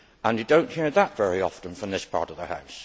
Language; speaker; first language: English; native; English